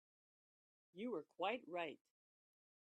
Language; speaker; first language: English; native; English